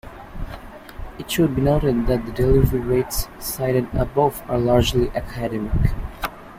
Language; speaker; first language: English; native; English